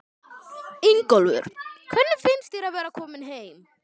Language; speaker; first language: Icelandic; native; Icelandic